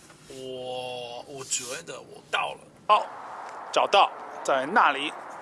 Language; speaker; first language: Chinese; non-native, learner; English